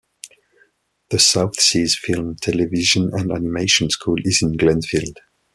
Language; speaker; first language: English; non-native, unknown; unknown